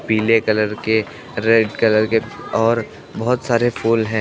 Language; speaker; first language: Hindi; native; Hindi